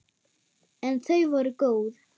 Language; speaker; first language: Icelandic; non-native, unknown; German